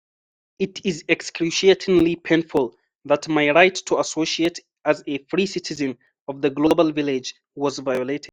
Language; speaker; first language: English; non-native, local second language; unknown